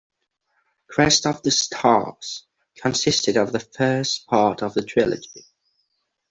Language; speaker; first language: English; non-native, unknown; Catalan